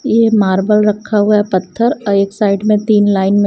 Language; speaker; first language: Hindi; non-native, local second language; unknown